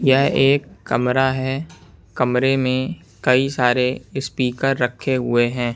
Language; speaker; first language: Hindi; non-native, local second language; Punjabi